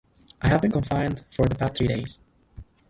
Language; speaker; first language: English; native; English